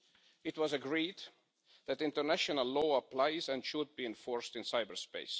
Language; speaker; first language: English; non-native, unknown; Estonian